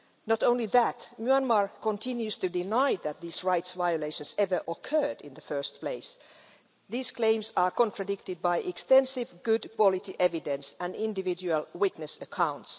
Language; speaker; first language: English; non-native, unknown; Finnish